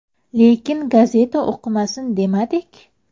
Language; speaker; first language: Uzbek; native; Uzbek